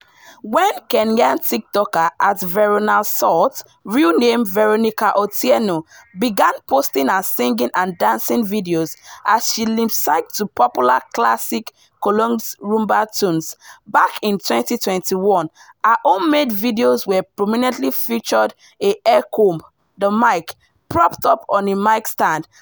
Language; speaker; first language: English; non-native, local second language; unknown